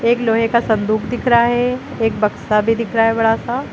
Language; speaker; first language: Hindi; native; Hindi